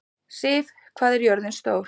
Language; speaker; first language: Icelandic; native; Icelandic